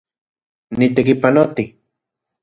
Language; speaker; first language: Central Puebla Nahuatl; non-native, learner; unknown